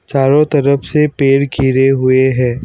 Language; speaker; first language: Hindi; non-native, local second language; Assamese